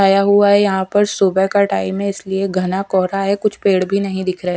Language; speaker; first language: Hindi; non-native, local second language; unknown